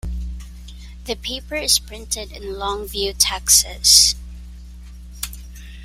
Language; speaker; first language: English; non-native, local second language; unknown